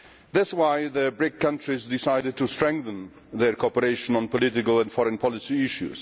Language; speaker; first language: English; non-native, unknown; Polish